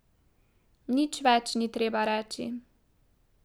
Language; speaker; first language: Slovenian; native; Slovenian